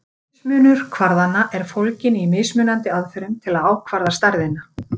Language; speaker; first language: Icelandic; native; Icelandic